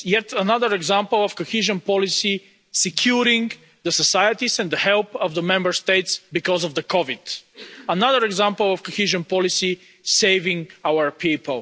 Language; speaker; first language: English; non-native, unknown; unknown